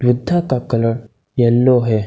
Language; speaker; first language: Hindi; non-native, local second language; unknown